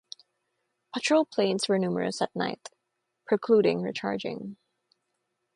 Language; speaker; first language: English; non-native, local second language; Filipino